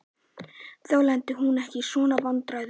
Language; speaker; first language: Icelandic; native; Icelandic